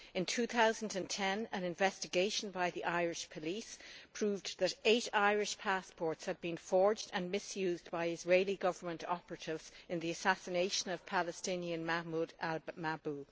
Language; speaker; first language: English; native; English